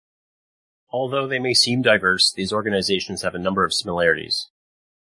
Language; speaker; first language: English; native; English